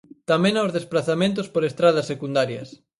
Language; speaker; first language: Galician; native; Galician